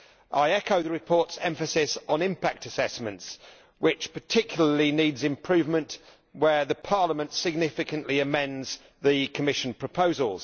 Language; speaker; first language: English; native; English